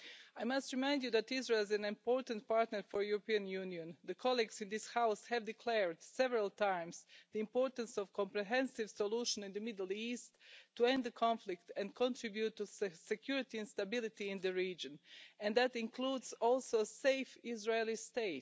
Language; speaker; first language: English; non-native, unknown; Croatian